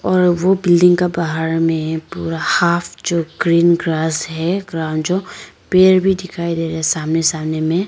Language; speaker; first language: Hindi; non-native, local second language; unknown